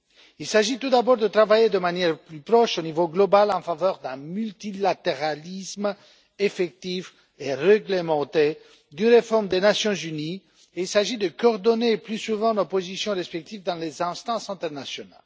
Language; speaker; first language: French; non-native, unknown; Romanian